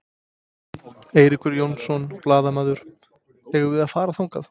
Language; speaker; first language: Icelandic; non-native, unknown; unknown